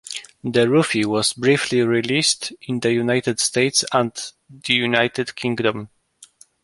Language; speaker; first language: English; non-native, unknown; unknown